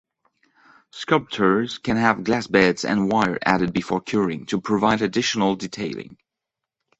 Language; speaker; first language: English; non-native, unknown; French